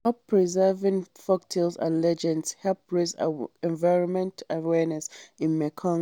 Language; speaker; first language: English; non-native, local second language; Hausa